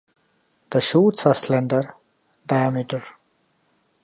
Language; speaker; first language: English; non-native, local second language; Hindi